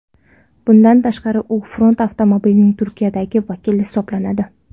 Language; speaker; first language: Uzbek; non-native, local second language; Kara-Kalpak